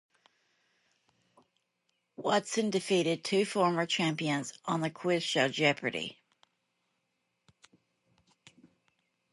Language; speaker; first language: English; native; English